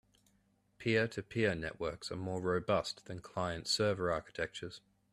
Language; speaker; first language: English; native; English